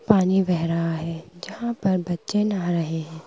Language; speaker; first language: Hindi; native; Hindi